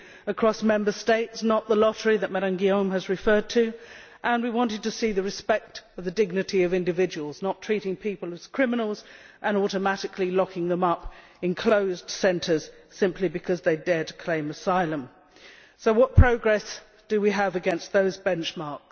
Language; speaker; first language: English; native; English